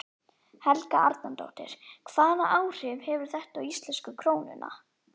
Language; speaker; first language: Icelandic; native; Icelandic